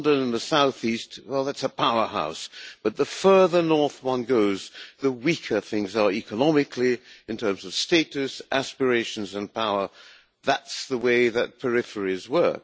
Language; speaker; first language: English; non-native, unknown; Hungarian